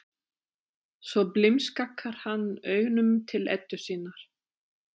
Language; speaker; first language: Icelandic; non-native, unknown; German